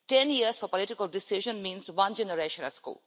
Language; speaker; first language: English; non-native, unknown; Russian